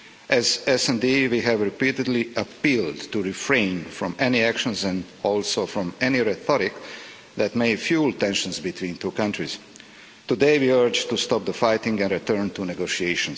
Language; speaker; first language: English; non-native, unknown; Croatian